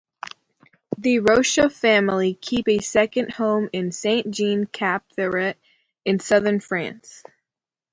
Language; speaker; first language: English; native; English